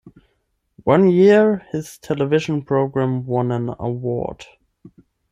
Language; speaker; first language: English; non-native, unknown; German